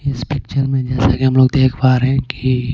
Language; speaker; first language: Hindi; non-native, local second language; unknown